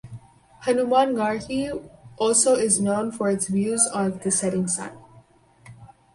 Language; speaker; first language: English; native; English